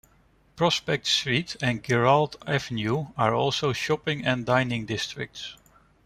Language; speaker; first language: English; non-native, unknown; Dutch